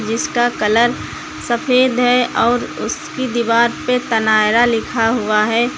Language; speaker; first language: Hindi; native; Hindi